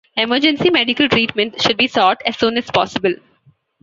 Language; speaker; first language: English; non-native, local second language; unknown